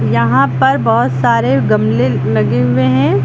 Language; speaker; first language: Hindi; native; Hindi